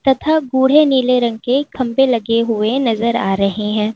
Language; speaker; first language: Hindi; native; Hindi